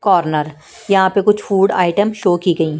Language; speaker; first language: Hindi; non-native, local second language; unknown